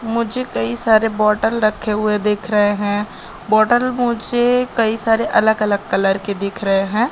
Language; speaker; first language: Hindi; native; Hindi